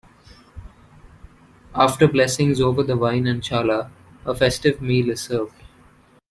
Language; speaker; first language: English; non-native, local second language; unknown